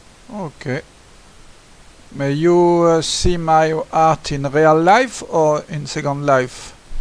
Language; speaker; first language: English; non-native, learner; French